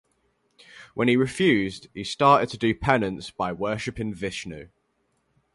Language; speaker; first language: English; native; English